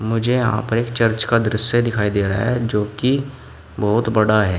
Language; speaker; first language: Hindi; native; Hindi